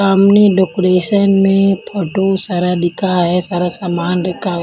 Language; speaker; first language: Hindi; non-native, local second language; Punjabi